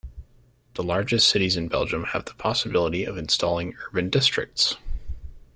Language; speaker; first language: English; native; English